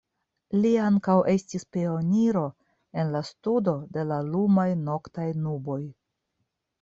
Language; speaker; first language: Esperanto; non-native, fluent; Russian